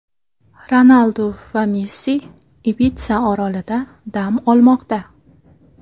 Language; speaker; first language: Uzbek; non-native, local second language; Kara-Kalpak